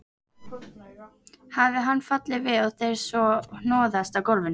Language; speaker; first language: Icelandic; native; Icelandic